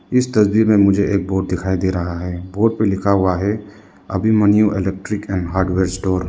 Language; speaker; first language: Hindi; non-native, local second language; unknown